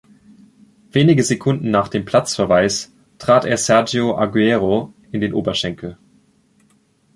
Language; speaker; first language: German; native; German